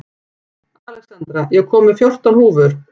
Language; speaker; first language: Icelandic; native; Icelandic